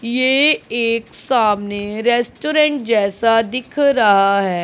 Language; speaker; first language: Hindi; non-native, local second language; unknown